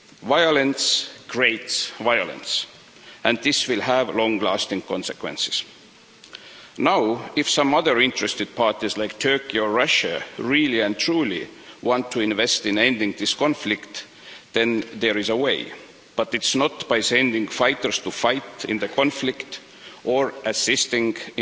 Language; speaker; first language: English; non-native, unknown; Estonian